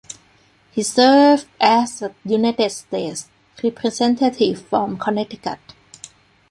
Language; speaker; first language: English; non-native, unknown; Thai